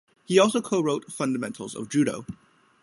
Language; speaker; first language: English; native; English